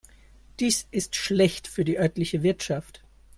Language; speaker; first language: German; native; German